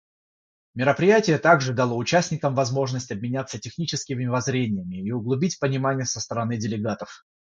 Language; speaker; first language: Russian; non-native, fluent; Georgian